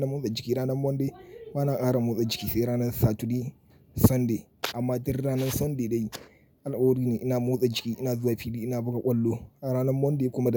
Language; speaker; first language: Hausa; native; Hausa